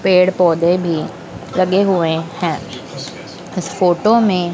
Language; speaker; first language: Hindi; native; Hindi